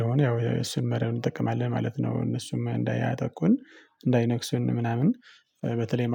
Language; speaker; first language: Amharic; non-native, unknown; Tigrinya